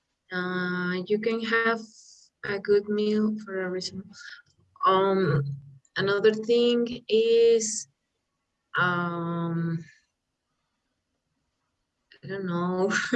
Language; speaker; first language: English; non-native, learner; Spanish